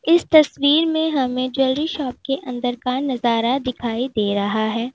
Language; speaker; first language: Hindi; native; Hindi